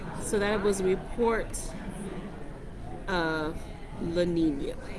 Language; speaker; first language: English; native; English